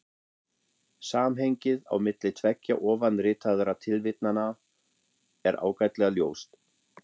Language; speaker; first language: Icelandic; non-native, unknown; German